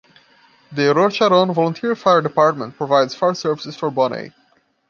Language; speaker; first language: English; non-native, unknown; Portuguese